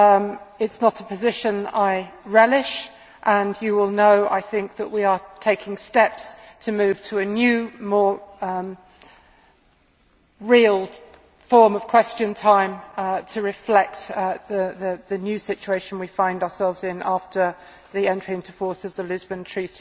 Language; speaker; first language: English; native; English